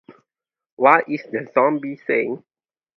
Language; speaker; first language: English; non-native, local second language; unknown